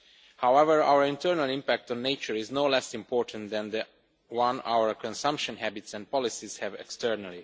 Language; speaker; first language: English; non-native, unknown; Romanian